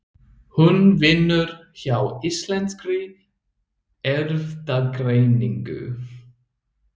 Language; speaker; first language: Icelandic; non-native, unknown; English